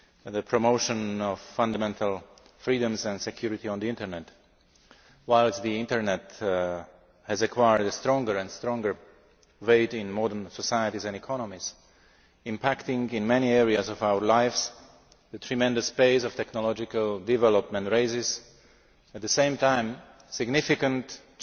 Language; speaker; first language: English; non-native, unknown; Slovak